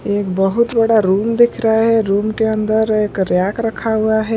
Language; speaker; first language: Hindi; non-native, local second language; Punjabi